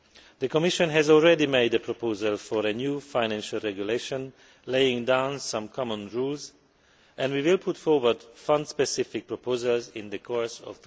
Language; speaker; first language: English; non-native, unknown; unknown